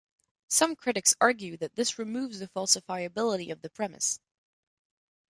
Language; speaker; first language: English; non-native, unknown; French